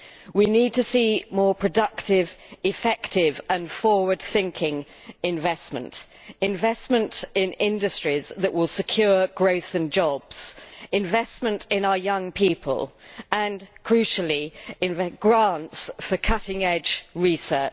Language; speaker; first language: English; native; English